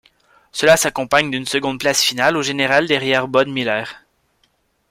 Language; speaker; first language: French; native; French